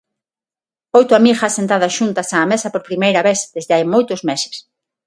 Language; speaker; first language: Galician; non-native, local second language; Spanish